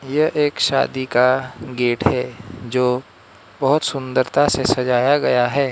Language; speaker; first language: Hindi; non-native, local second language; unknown